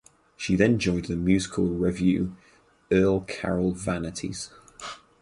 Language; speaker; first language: English; native; English